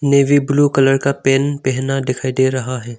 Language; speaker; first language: Hindi; non-native, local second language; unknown